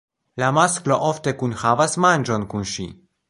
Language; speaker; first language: Esperanto; non-native, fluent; Polish